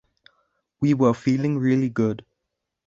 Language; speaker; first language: English; non-native, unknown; German